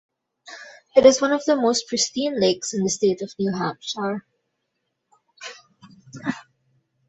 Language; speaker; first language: English; non-native, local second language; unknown